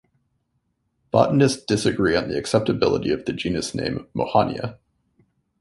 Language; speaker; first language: English; native; English